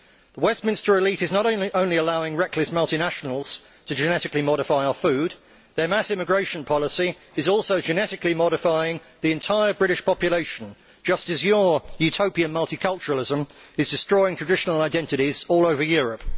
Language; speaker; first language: English; native; English